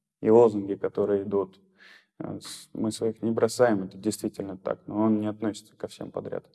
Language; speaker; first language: Russian; native; Russian